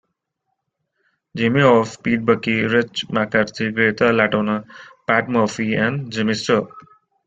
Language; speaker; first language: English; non-native, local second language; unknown